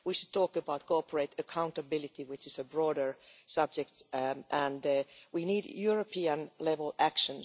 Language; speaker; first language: English; non-native, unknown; Finnish